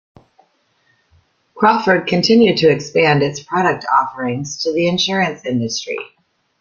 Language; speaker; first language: English; native; English